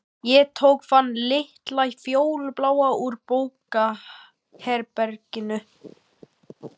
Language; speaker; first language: Icelandic; native; Icelandic